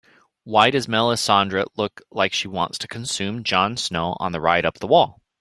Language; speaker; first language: English; native; English